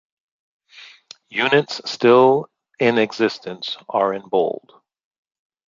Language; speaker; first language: English; native; English